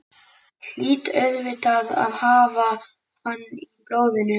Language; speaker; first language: Icelandic; native; Icelandic